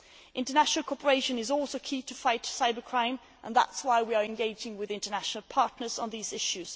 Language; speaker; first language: English; non-native, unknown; Swedish